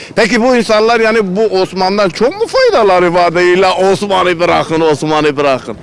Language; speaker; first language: Turkish; non-native, local second language; Kurdish